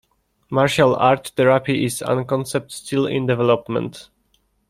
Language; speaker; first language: English; non-native, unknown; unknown